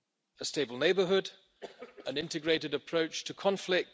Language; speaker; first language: English; non-native, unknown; German